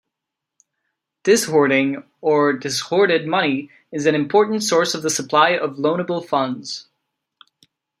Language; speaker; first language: English; non-native, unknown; Czech